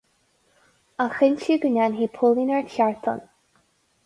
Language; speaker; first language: Irish; non-native, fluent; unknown